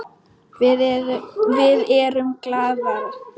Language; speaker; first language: Icelandic; non-native, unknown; Polish